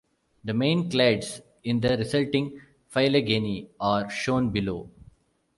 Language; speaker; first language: English; non-native, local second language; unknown